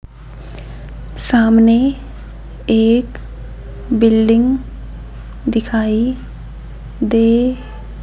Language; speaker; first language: Hindi; native; Hindi